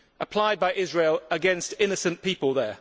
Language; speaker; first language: English; native; English